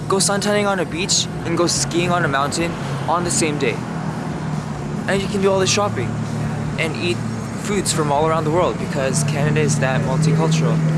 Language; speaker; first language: English; early bilingual, other home language; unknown